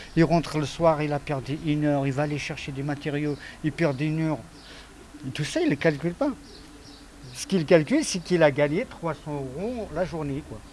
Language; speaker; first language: French; non-native, fluent; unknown